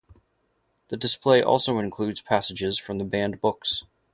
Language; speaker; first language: English; native; English